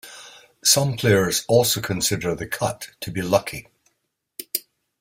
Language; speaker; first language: English; native; English